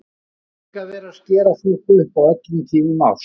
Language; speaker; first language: Icelandic; native; Icelandic